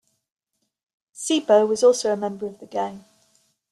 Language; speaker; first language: English; native; English